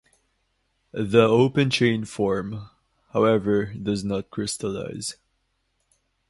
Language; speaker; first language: English; non-native, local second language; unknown